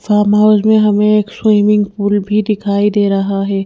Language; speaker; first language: Hindi; native; Hindi